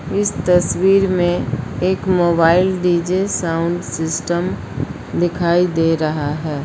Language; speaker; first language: Hindi; native; Hindi